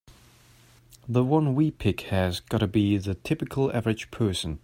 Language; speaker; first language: English; non-native, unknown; German